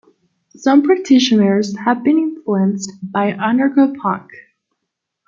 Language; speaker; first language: English; non-native, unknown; Spanish